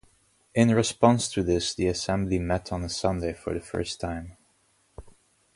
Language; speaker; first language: English; native; English